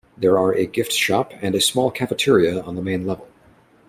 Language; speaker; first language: English; native; English